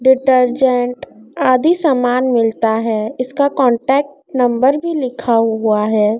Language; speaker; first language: Hindi; native; Hindi